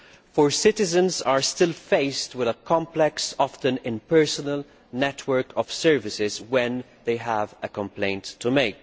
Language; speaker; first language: English; non-native, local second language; Maltese